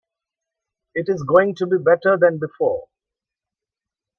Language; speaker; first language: English; non-native, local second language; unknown